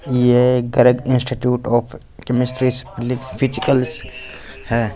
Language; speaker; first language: Hindi; non-native, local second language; Punjabi